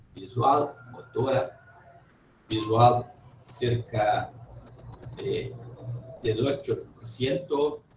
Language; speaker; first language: Spanish; non-native, related language; Portuguese